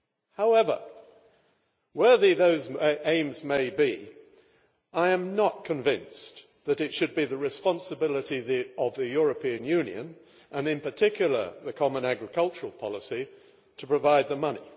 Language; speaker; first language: English; native; English